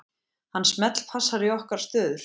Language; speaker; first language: Icelandic; native; Icelandic